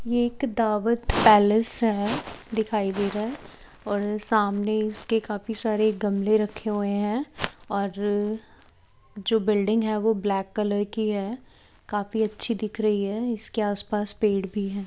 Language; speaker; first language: Hindi; native; Hindi